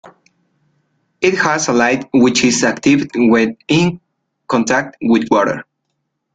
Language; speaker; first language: English; non-native, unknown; Spanish